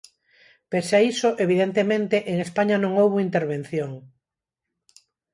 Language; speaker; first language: Galician; non-native, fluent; Spanish